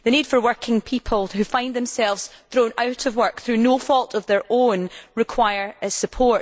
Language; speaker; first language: English; native; English